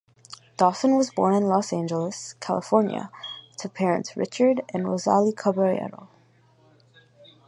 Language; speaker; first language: English; native; English